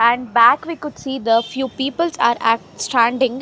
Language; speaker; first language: English; non-native, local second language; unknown